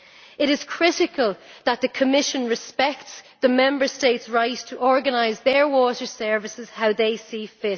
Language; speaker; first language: English; native; English